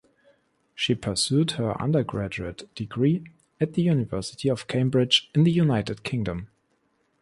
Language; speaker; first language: English; non-native, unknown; German